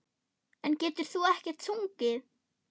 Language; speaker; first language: Icelandic; non-native, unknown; German